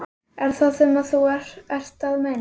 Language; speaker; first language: Icelandic; native; Icelandic